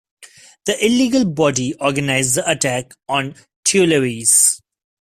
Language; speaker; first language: English; non-native, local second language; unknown